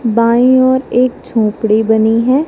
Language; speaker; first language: Hindi; non-native, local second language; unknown